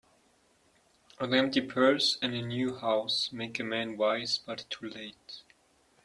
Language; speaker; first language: English; non-native, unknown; German